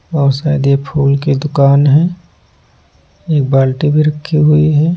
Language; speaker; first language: Hindi; non-native, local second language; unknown